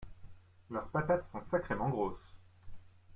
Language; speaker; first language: French; non-native, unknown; English